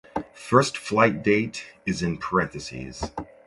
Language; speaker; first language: English; native; English